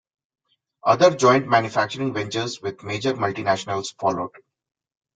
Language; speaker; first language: English; non-native, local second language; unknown